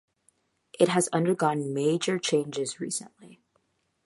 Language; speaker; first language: English; native; English